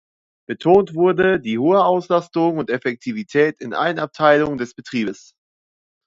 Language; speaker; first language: German; native; German